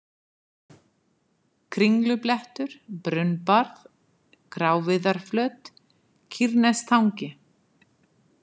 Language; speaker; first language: Icelandic; native; Icelandic